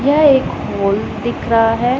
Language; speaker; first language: Hindi; non-native, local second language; Punjabi